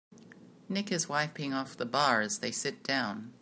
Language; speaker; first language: English; native; English